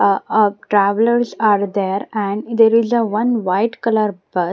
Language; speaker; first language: English; non-native, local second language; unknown